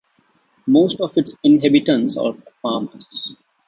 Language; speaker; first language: English; non-native, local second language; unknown